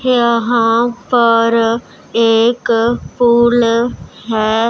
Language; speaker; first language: Hindi; non-native, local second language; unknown